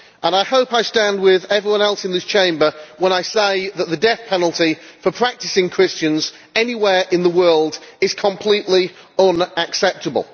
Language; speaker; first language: English; native; English